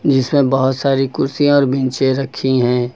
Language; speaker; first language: Hindi; native; Hindi